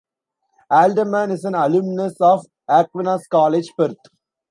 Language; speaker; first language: English; non-native, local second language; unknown